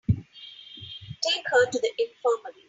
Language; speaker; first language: English; non-native, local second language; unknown